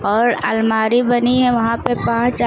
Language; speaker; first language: Hindi; native; Hindi